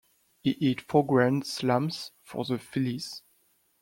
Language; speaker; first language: English; non-native, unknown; French